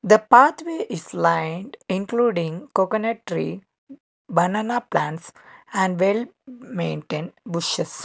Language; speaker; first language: English; non-native, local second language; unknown